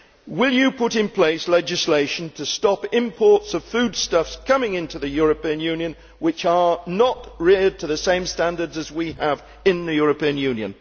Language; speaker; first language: English; native; English